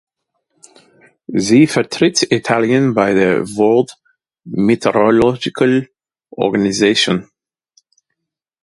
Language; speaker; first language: German; non-native, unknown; English